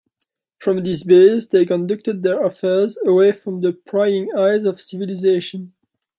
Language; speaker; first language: English; non-native, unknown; French